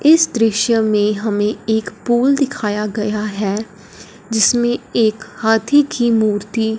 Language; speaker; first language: Hindi; non-native, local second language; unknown